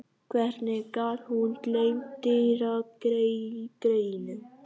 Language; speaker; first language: Icelandic; non-native, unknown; Vietnamese